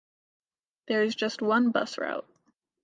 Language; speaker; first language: English; native; English